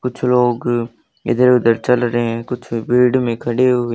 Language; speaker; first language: Hindi; native; Hindi